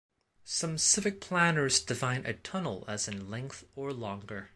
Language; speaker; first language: English; non-native, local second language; Cantonese